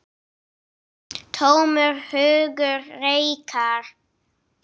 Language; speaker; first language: Icelandic; non-native, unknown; English